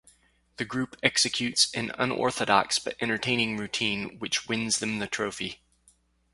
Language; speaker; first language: English; native; English